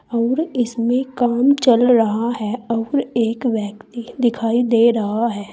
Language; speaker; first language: Hindi; native; Hindi